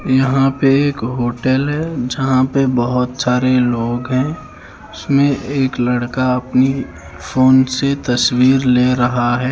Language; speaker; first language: Hindi; native; Hindi